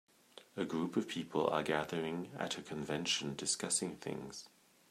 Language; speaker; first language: English; native; English